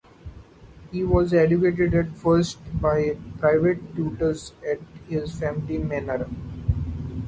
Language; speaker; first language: English; non-native, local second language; Marathi